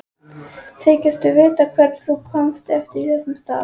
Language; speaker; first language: Icelandic; native; Icelandic